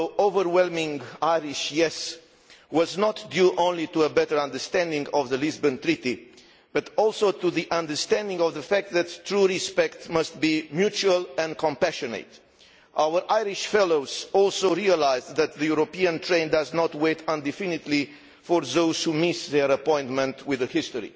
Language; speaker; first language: English; non-native, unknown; Romanian